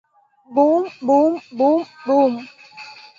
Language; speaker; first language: English; non-native, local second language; Tamil